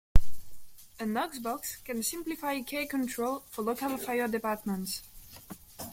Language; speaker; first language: English; non-native, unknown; French